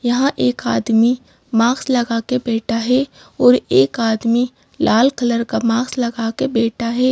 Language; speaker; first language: Hindi; native; Hindi